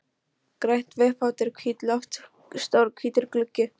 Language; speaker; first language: Icelandic; non-native, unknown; Polish